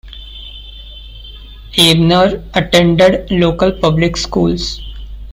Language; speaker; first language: English; non-native, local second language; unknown